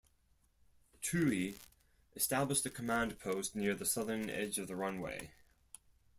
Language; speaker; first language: English; non-native, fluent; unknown